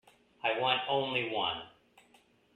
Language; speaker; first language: English; native; English